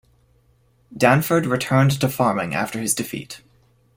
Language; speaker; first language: English; native; English